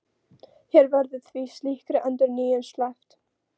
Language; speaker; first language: Icelandic; non-native, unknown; Polish